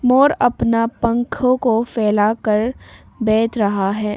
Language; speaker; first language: Hindi; non-native, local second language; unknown